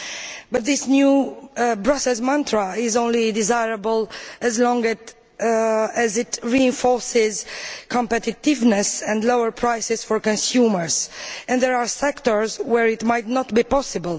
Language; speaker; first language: English; non-native, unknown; Romanian